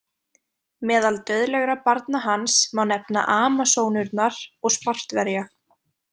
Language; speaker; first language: Icelandic; native; Icelandic